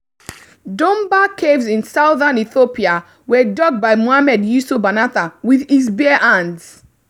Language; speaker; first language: English; non-native, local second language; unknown